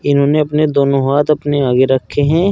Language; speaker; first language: Hindi; native; Hindi